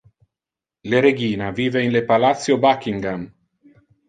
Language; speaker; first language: Interlingua; non-native, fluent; Italian